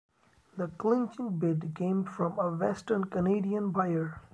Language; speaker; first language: English; non-native, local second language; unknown